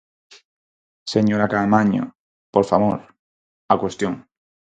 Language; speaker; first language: Galician; non-native, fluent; Spanish